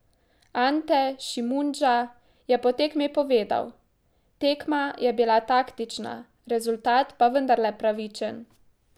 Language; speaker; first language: Slovenian; native; Slovenian